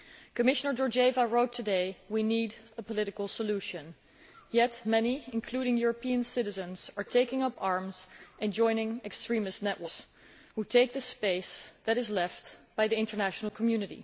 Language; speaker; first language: English; non-native, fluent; Dutch